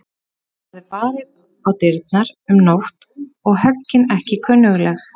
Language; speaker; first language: Icelandic; native; Icelandic